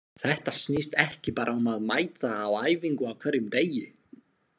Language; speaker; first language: Icelandic; non-native, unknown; Slovak